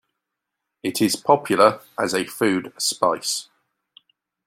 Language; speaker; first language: English; native; English